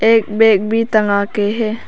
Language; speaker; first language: Hindi; non-native, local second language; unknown